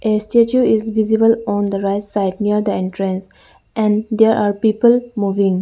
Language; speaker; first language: English; non-native, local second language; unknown